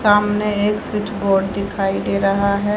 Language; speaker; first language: Hindi; native; Hindi